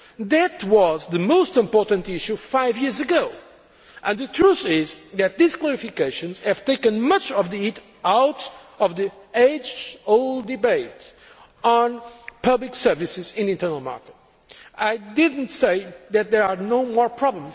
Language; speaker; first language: English; non-native, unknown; Portuguese